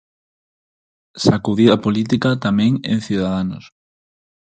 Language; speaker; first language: Galician; non-native, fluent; Spanish